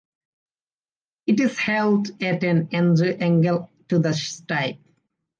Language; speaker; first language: English; non-native, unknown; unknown